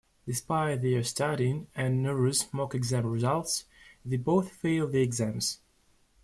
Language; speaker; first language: English; non-native, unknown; Russian